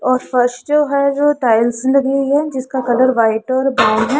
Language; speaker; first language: Hindi; non-native, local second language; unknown